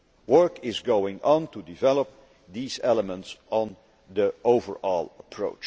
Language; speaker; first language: English; non-native, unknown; Dutch